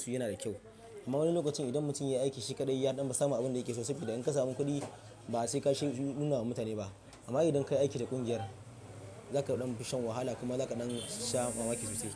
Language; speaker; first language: Hausa; non-native, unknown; Yoruba